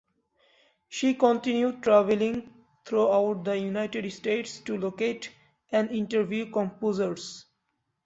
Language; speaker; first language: English; non-native, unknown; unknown